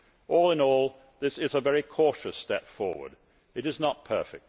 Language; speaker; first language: English; native; English